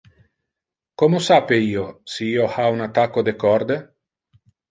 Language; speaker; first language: Interlingua; non-native, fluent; Italian